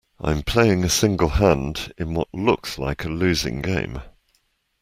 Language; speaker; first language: English; native; English